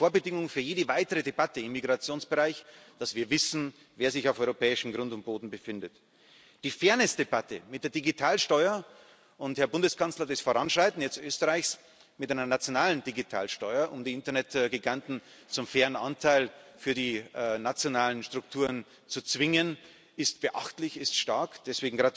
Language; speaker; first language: German; native; German